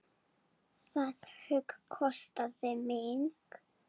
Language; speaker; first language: Icelandic; non-native, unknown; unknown